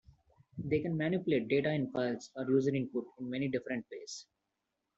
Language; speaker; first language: English; non-native, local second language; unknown